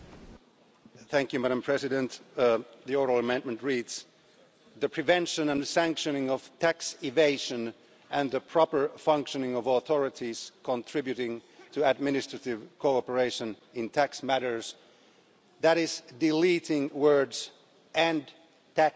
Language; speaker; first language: English; non-native, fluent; Finnish